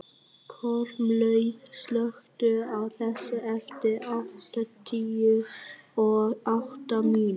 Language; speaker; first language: Icelandic; non-native, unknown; Vietnamese